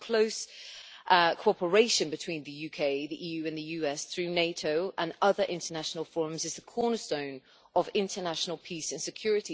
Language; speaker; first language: English; native; English